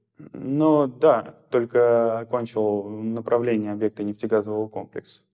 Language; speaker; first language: Russian; native; Russian